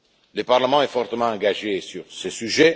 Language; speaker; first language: French; non-native, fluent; Italian